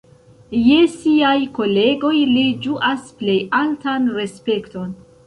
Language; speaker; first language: Esperanto; non-native, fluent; Central Kurdish